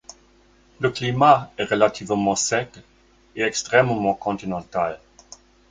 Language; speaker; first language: French; non-native, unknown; German